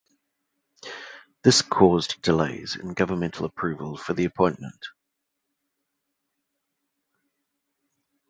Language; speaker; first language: English; native; English